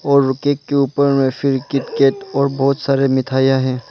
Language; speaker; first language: Hindi; non-native, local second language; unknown